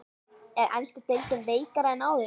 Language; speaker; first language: Icelandic; native; Icelandic